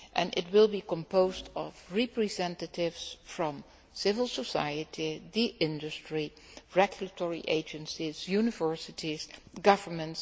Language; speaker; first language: English; non-native, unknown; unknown